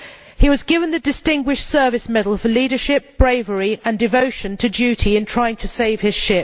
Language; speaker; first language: English; native; English